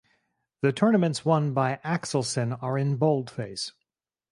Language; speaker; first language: English; native; English